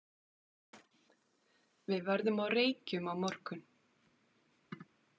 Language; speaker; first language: Icelandic; native; Icelandic